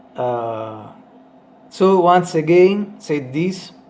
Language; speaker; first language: English; non-native, learner; Italian